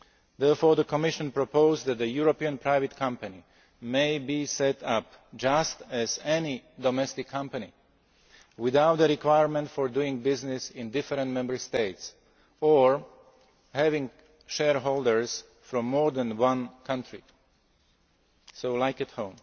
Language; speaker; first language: English; non-native, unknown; Slovak